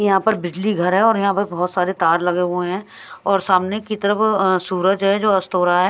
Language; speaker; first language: Hindi; non-native, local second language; Punjabi